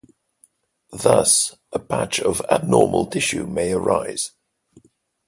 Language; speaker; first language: English; native; English